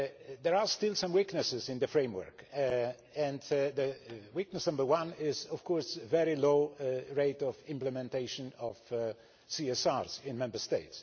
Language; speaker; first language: English; non-native, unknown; Polish